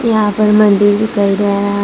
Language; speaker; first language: Hindi; non-native, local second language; Bangla